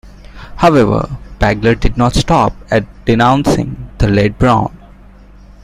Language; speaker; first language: English; non-native, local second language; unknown